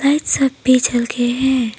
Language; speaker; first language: Hindi; non-native, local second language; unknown